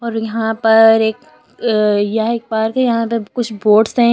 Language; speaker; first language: Hindi; native; Hindi